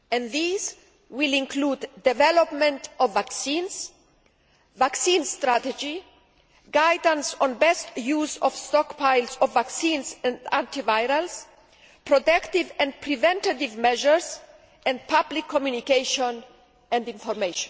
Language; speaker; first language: English; non-native, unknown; Greek